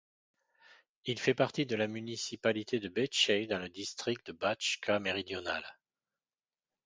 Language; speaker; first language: French; native; French